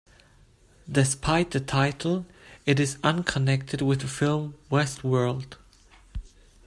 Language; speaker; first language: English; non-native, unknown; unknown